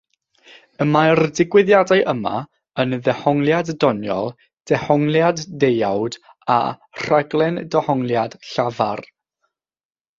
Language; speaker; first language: Welsh; native; Welsh